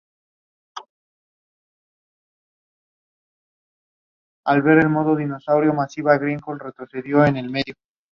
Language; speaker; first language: English; non-native, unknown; Spanish